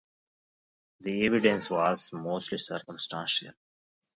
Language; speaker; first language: English; non-native, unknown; Pashto